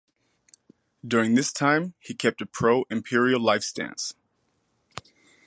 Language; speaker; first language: English; native; English